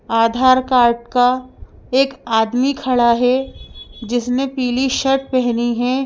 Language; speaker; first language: Hindi; native; Hindi